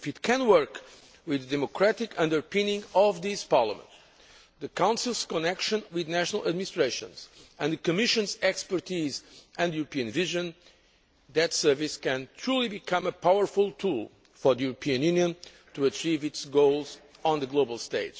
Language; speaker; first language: English; non-native, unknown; Portuguese